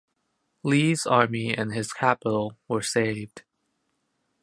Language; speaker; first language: English; non-native, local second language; Cantonese